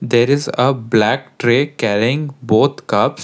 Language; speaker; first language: English; non-native, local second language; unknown